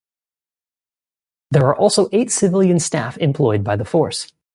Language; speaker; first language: English; native; English